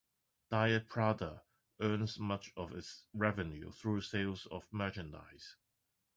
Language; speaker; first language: English; non-native, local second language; Cantonese